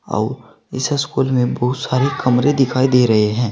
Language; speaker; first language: Hindi; native; Hindi